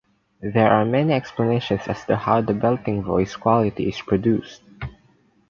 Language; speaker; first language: English; non-native, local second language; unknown